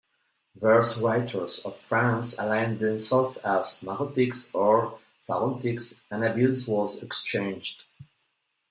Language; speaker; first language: English; non-native, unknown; Spanish